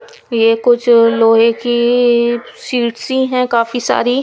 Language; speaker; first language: Hindi; non-native, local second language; Punjabi